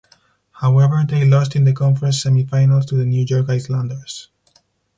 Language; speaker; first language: English; non-native, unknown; Spanish